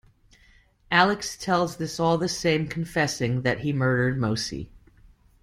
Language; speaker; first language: English; native; English